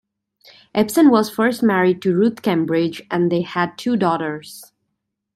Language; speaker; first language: English; native; English